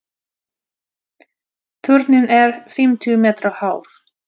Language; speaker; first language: Icelandic; non-native, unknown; Russian